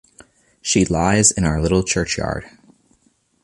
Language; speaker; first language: English; native; English